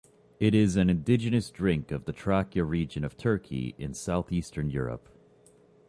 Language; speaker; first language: English; native; English